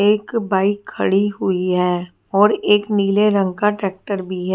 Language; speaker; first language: Hindi; native; Hindi